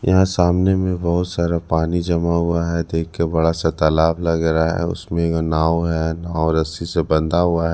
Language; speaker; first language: Hindi; non-native, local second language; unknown